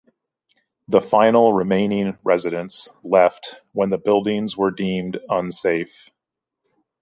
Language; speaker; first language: English; native; English